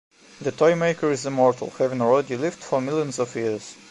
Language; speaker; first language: English; non-native, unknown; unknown